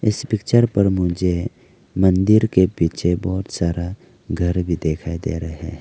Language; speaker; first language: Hindi; early bilingual, other home language; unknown